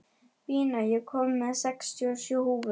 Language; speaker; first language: Icelandic; non-native, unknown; German